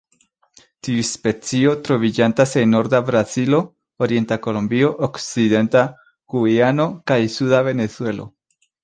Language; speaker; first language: Esperanto; non-native, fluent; Spanish